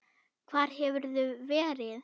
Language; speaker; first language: Icelandic; non-native, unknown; German